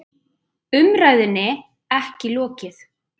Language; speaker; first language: Icelandic; native; Icelandic